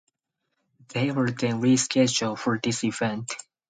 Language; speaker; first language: English; non-native, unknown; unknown